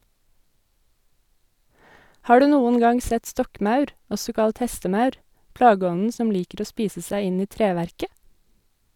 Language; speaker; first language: Norwegian; native; Norwegian